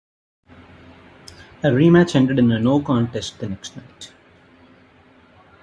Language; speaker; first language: English; non-native, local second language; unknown